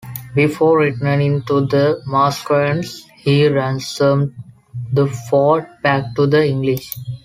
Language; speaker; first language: English; non-native, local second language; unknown